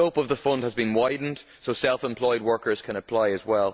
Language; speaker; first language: English; native; English